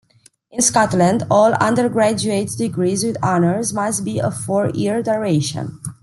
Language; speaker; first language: English; non-native, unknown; Romanian